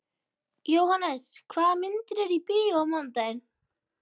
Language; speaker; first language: Icelandic; native; Icelandic